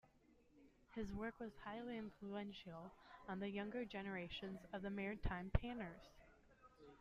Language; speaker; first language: English; native; English